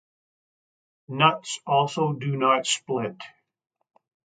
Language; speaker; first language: English; native; English